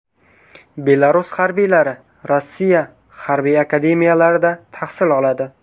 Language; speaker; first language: Uzbek; native; Uzbek